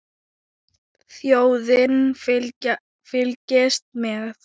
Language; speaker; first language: Icelandic; non-native, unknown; Thai